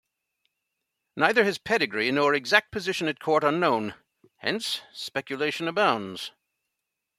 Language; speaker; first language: English; native; English